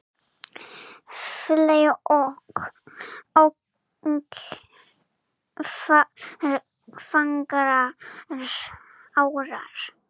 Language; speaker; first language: Icelandic; non-native, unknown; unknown